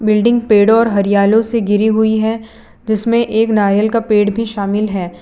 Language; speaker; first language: Hindi; non-native, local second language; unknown